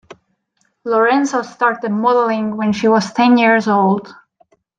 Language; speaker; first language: English; non-native, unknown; Estonian